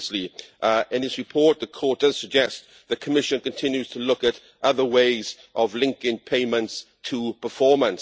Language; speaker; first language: English; native; English